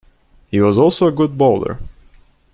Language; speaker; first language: English; non-native, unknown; Turkish